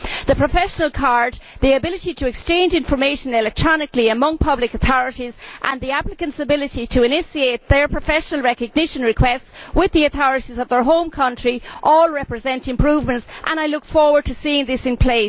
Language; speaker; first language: English; native; English